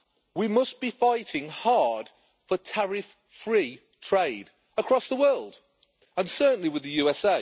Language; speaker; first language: English; native; English